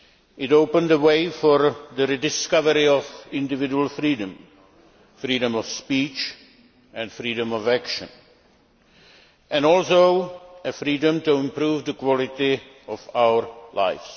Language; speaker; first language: English; non-native, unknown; Czech